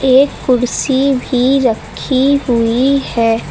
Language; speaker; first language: Hindi; native; Hindi